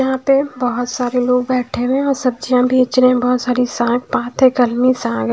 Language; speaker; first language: Hindi; native; Hindi